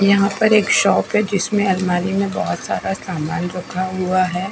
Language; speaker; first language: Hindi; non-native, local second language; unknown